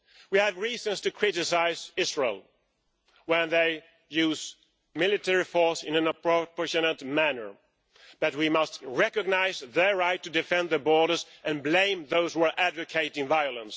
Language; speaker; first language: English; non-native, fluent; Swedish